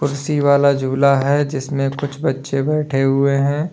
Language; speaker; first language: Hindi; native; Hindi